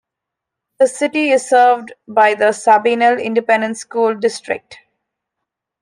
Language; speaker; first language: English; non-native, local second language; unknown